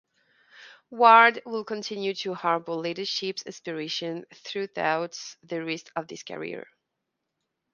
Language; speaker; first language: English; non-native, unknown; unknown